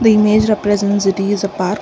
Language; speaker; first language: English; non-native, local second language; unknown